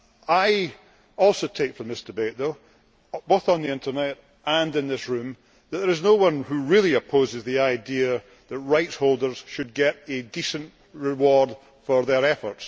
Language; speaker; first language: English; native; English